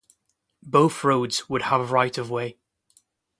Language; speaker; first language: English; non-native, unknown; Kurdish